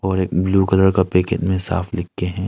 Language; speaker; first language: Hindi; non-native, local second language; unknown